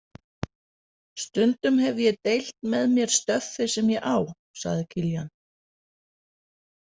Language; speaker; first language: Icelandic; non-native, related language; Danish